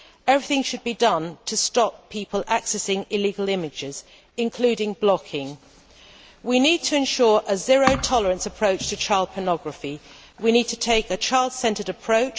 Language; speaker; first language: English; native; English